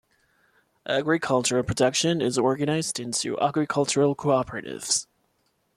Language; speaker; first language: English; non-native, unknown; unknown